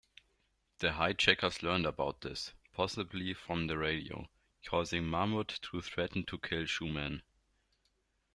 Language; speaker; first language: English; non-native, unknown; German